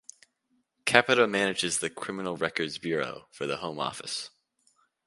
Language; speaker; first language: English; native; English